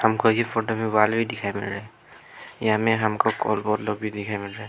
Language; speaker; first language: Hindi; early bilingual, other home language; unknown